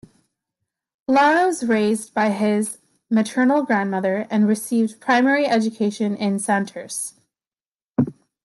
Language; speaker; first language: English; native; English